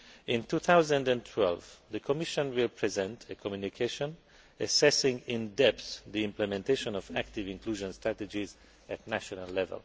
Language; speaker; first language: English; non-native, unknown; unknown